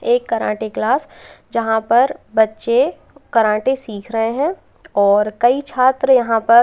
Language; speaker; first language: Hindi; native; Hindi